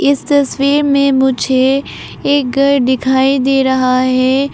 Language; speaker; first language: Hindi; non-native, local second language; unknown